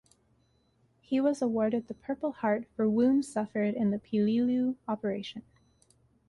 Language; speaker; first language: English; native; English